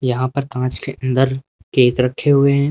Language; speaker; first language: Hindi; native; Hindi